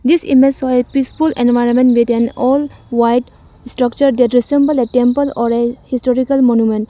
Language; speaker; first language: English; non-native, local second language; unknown